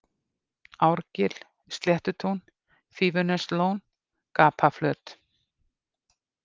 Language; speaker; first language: Icelandic; native; Icelandic